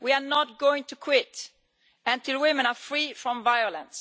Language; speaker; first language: English; non-native, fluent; Italian